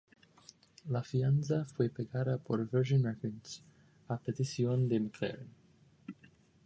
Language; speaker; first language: Spanish; non-native, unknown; English